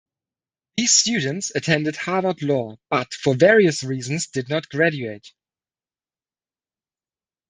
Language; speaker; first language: English; non-native, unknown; German